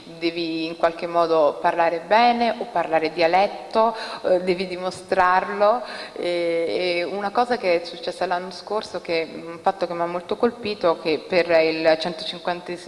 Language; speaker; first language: Italian; early bilingual, other home language; Somali